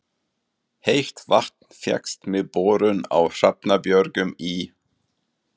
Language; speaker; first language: Icelandic; non-native, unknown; German